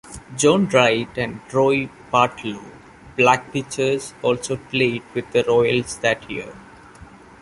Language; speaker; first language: English; non-native, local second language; Malayalam